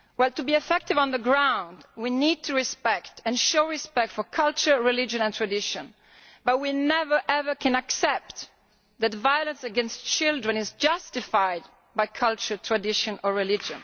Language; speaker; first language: English; non-native, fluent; Italian